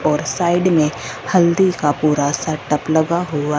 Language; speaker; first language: Hindi; non-native, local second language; Punjabi